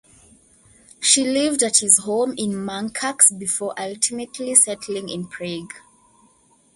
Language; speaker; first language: English; non-native, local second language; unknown